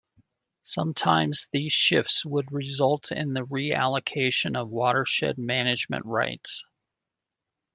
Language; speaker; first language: English; native; English